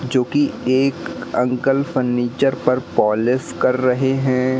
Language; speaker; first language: Hindi; native; Hindi